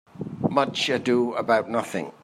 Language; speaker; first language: English; native; English